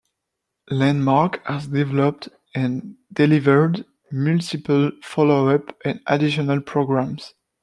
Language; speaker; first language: English; non-native, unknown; French